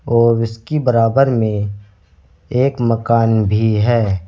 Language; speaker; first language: Hindi; native; Hindi